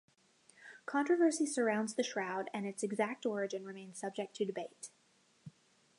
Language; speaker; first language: English; native; English